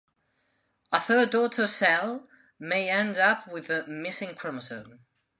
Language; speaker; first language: English; non-native, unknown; Spanish